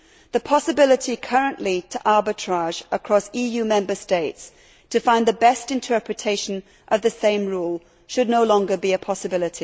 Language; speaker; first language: English; native; English